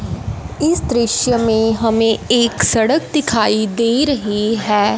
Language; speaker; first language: Hindi; non-native, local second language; Punjabi